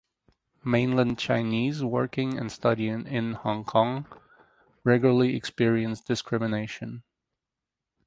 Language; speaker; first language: English; native; English